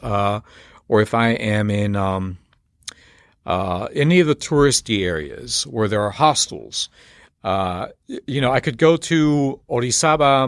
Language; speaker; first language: English; native; English